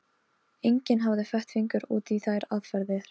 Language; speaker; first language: Icelandic; non-native, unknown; Polish